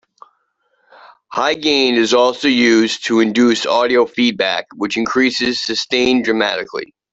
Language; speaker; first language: English; native; English